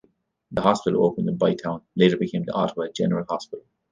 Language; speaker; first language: English; native; English